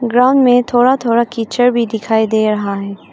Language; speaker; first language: Hindi; early bilingual, other home language; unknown